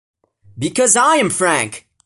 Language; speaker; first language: English; non-native, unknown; Portuguese